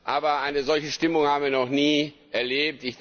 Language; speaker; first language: German; non-native, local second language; Luxembourgish